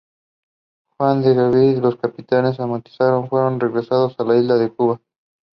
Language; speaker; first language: English; non-native, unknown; Spanish